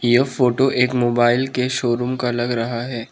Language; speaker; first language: Hindi; non-native, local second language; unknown